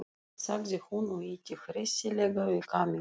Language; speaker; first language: Icelandic; non-native, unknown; Russian